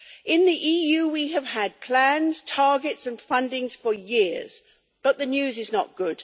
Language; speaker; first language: English; native; English